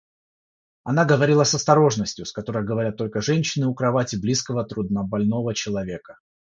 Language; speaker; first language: Russian; non-native, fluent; Georgian